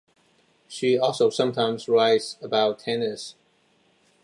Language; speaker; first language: English; non-native, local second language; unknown